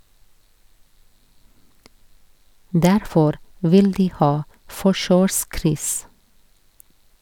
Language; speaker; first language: Norwegian; non-native, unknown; Persian